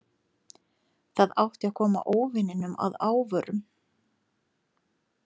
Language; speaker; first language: Icelandic; non-native, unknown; Lithuanian